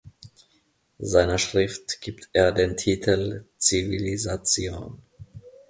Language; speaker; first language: German; non-native, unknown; Finnish